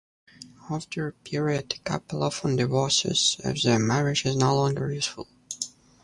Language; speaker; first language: English; native; English